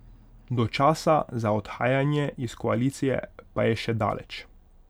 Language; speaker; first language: Slovenian; non-native, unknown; Hungarian